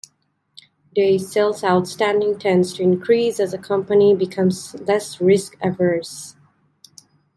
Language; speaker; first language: English; native; English